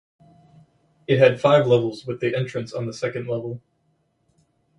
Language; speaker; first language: English; native; English